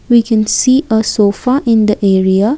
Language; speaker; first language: English; non-native, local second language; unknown